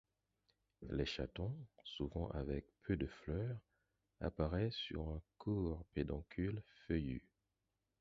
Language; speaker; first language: French; non-native, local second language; Haitian Creole